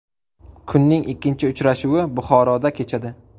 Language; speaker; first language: Uzbek; native; Uzbek